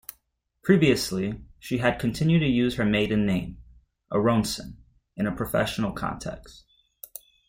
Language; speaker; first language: English; native; English